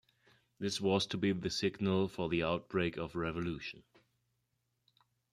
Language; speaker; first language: English; non-native, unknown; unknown